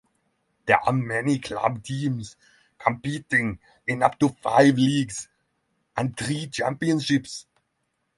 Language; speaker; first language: English; non-native, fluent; Norwegian